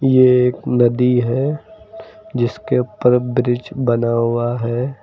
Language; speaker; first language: Hindi; native; Hindi